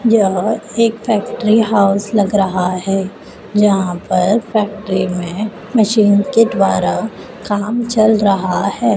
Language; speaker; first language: Hindi; native; Hindi